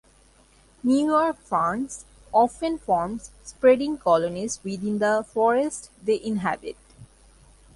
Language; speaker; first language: English; non-native, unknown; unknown